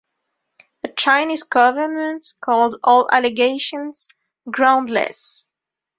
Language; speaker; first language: English; non-native, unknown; French